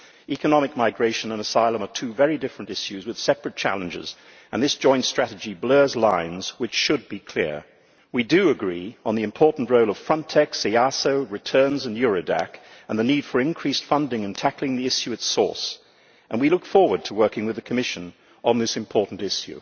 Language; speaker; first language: English; native; English